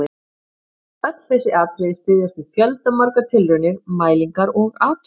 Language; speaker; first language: Icelandic; native; Icelandic